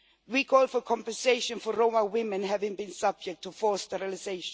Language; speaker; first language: English; non-native, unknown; Swedish